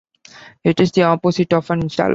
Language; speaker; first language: English; non-native, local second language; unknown